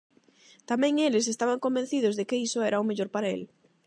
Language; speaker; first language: Galician; non-native, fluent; Spanish